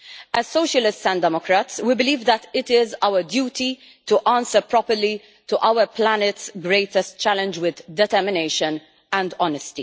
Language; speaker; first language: English; non-native, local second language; Maltese